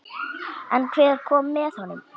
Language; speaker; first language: Icelandic; native; Icelandic